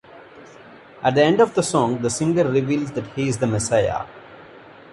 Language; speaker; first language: English; non-native, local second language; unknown